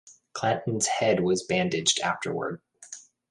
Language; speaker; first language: English; native; English